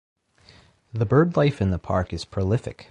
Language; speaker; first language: English; native; English